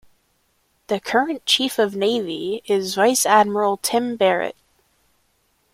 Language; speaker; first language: English; native; English